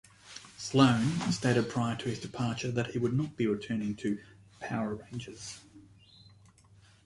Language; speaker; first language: English; native; English